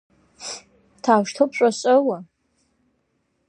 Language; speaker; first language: Russian; non-native, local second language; Adyghe